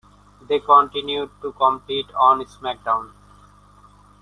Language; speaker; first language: English; non-native, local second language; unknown